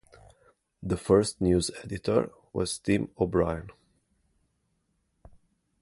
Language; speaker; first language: English; native; English